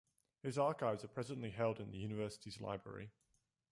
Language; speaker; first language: English; native; English